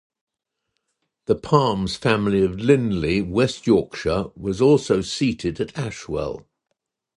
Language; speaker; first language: English; native; English